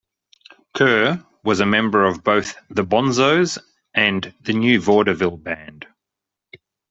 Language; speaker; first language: English; native; English